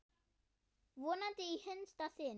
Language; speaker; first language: Icelandic; non-native, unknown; German